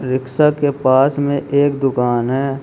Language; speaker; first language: Hindi; native; Hindi